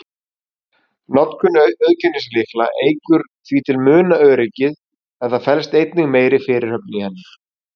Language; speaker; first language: Icelandic; native; Icelandic